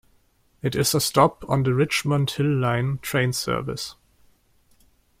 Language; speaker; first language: English; non-native, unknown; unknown